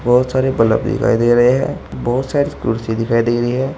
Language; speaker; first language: Hindi; native; Hindi